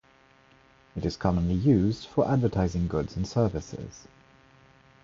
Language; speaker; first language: English; non-native, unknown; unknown